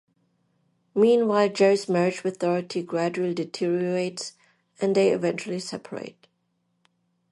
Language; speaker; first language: English; non-native, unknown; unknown